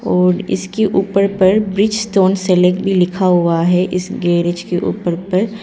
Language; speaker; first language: Hindi; non-native, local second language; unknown